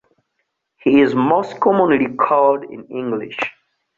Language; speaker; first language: English; non-native, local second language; Ganda